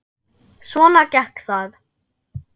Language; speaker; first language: Icelandic; non-native, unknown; German